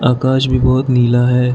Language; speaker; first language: Hindi; non-native, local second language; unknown